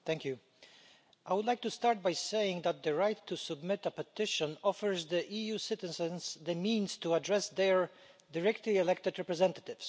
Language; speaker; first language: English; non-native, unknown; Polish